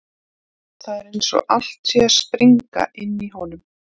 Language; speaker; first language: Icelandic; native; Icelandic